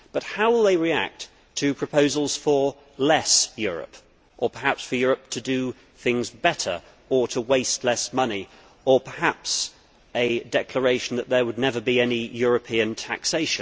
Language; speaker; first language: English; native; English